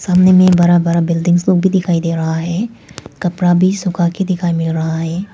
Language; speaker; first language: Hindi; non-native, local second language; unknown